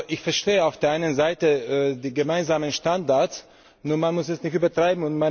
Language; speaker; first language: German; non-native, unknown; Slovak